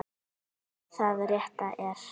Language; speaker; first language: Icelandic; native; Icelandic